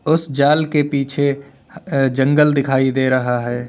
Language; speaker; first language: Hindi; native; Hindi